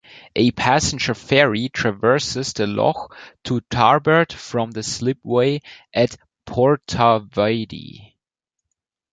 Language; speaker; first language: English; non-native, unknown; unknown